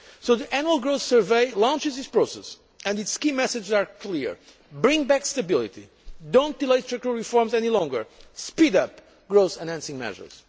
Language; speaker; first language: English; non-native, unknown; Portuguese